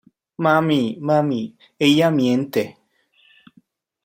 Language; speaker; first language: Spanish; non-native, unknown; German